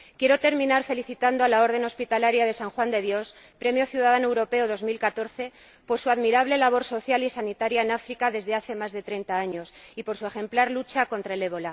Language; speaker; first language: Spanish; native; Spanish